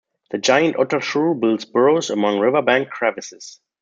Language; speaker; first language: English; non-native, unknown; German